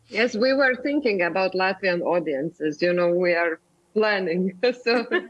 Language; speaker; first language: English; non-native, fluent; Lithuanian